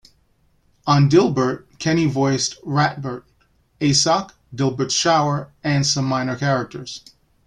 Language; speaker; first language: English; native; English